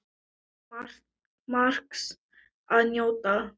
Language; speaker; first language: Icelandic; non-native, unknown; Thai